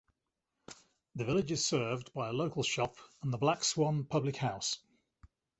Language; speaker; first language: English; native; English